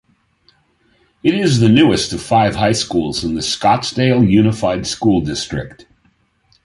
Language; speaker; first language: English; native; English